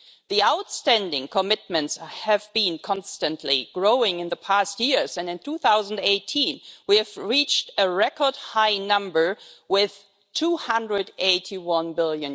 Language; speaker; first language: English; non-native, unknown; German